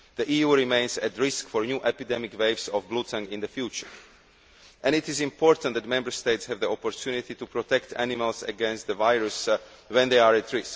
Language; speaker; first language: English; non-native, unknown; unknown